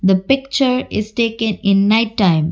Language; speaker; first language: English; non-native, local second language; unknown